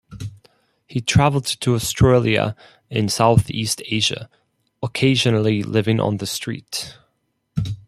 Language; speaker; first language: English; non-native, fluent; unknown